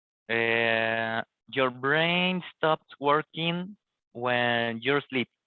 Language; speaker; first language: English; non-native, learner; Spanish